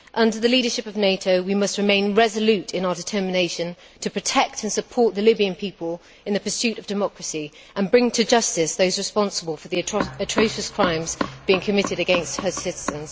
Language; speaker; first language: English; native; English